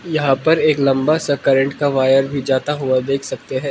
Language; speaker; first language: Hindi; non-native, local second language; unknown